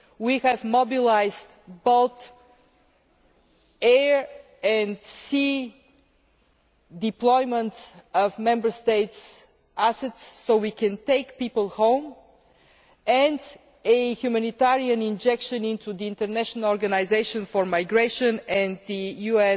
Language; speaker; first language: English; non-native, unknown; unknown